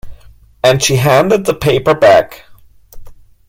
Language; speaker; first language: English; non-native, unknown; German